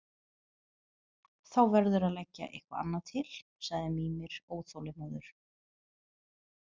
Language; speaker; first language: Icelandic; non-native, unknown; Portuguese